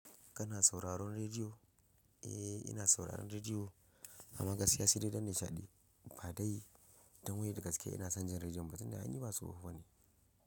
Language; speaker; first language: Hausa; non-native, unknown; Yoruba